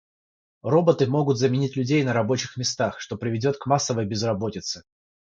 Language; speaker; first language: Russian; non-native, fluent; Georgian